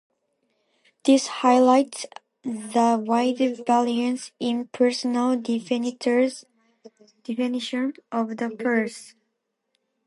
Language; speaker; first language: English; non-native, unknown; Japanese